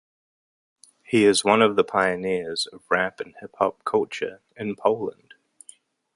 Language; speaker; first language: English; native; English